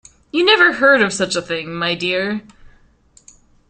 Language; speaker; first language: English; native; English